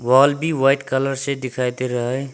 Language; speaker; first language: Hindi; non-native, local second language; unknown